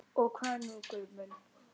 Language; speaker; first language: Icelandic; non-native, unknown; Polish